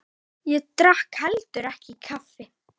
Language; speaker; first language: Icelandic; native; Icelandic